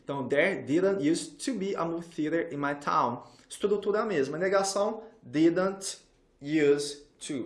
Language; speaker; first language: English; non-native, fluent; Portuguese